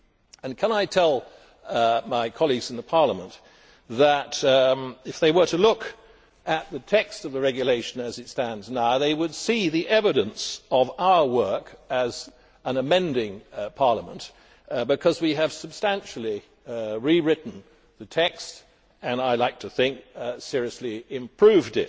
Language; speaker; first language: English; native; English